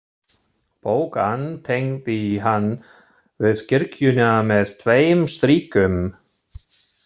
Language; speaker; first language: Icelandic; non-native, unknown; German